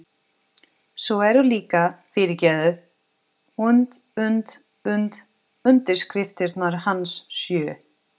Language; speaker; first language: Icelandic; non-native, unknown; Portuguese